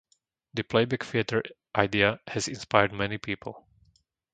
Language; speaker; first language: English; non-native, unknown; Slovak